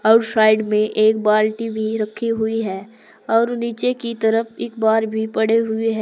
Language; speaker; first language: Hindi; native; Hindi